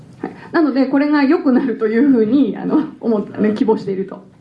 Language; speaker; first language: Japanese; native; Japanese